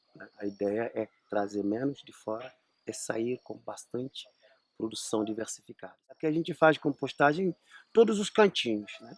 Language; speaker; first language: Portuguese; non-native, fluent; Wolof